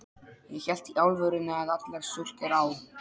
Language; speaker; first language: Icelandic; non-native, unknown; Polish